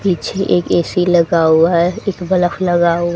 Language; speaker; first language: Hindi; native; Hindi